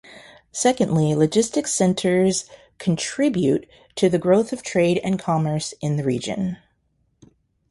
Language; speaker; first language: English; native; English